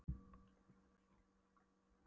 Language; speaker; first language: Icelandic; non-native, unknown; Polish